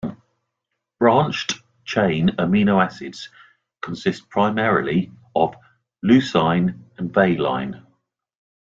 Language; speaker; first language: English; native; English